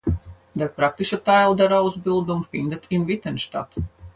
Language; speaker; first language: German; non-native, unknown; Latvian